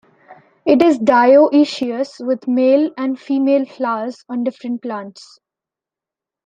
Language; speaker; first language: English; non-native, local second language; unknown